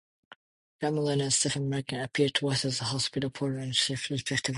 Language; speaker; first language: English; non-native, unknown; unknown